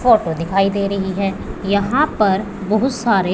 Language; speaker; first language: Hindi; non-native, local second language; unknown